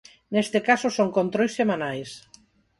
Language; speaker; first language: Galician; non-native, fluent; Spanish